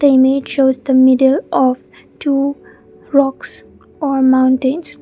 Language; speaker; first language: English; non-native, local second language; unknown